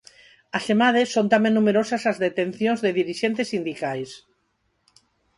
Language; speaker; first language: Galician; non-native, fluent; Spanish